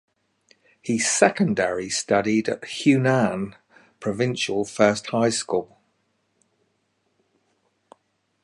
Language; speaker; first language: English; native; English